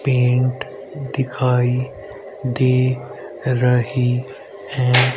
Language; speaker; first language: Hindi; native; Hindi